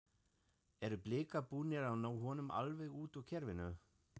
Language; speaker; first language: Icelandic; non-native, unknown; German